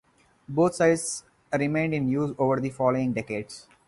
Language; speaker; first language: English; non-native, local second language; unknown